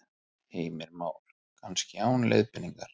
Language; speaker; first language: Icelandic; native; Icelandic